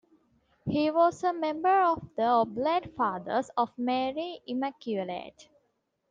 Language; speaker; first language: English; non-native, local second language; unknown